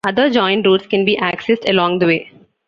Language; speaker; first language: English; non-native, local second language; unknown